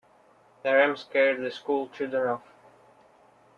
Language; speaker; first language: English; native; English